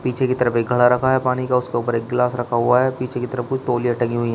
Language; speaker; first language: Hindi; native; Hindi